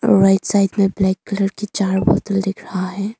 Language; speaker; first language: Hindi; early bilingual, other home language; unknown